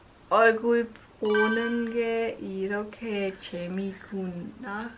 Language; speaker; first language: Korean; non-native, learner; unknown